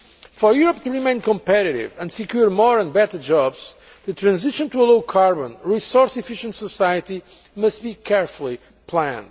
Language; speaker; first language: English; non-native, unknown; Portuguese